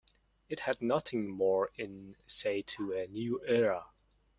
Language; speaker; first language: English; non-native, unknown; Mongolian